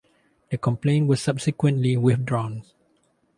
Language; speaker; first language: English; non-native, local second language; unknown